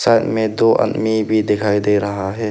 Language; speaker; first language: Hindi; non-native, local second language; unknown